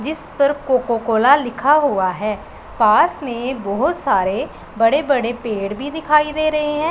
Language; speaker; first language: Hindi; non-native, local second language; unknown